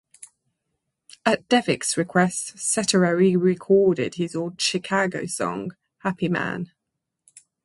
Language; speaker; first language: English; native; English